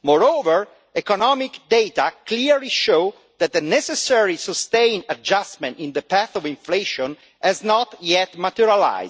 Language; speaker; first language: English; non-native, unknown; Italian